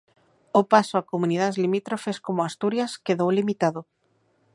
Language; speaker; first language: Galician; native; Galician